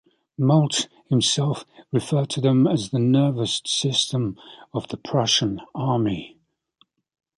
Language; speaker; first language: English; native; English